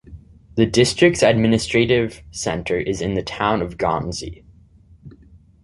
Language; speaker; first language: English; native; English